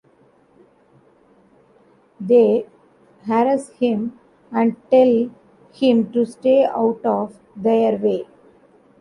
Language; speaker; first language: English; non-native, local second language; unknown